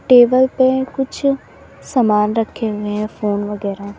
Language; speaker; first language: Hindi; native; Hindi